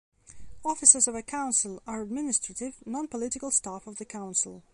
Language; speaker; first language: English; non-native, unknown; Belarusian